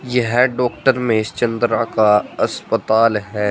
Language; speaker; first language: Hindi; native; Hindi